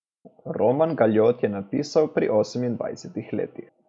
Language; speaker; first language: Slovenian; native; Slovenian